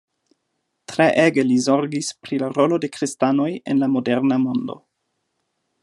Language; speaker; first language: Esperanto; non-native, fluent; German